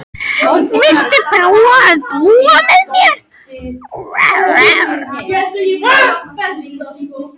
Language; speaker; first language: Icelandic; non-native, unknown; French